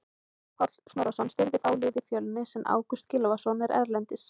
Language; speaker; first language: Icelandic; native; Icelandic